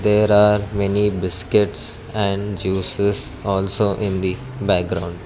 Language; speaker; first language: English; non-native, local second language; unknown